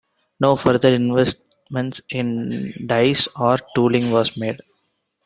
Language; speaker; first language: English; non-native, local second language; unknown